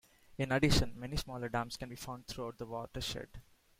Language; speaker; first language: English; non-native, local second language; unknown